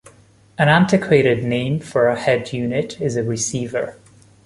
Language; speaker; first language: English; non-native, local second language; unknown